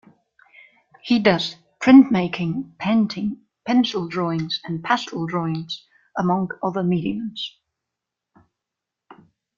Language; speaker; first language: English; non-native, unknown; German